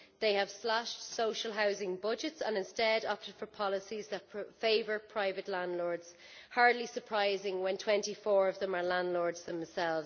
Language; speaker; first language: English; native; English